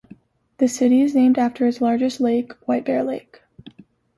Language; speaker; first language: English; native; English